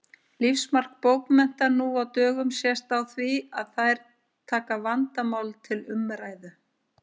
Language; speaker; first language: Icelandic; native; Icelandic